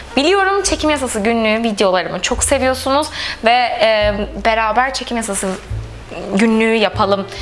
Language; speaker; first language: Turkish; native; Turkish